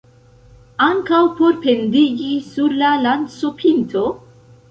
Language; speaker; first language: Esperanto; non-native, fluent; Central Kurdish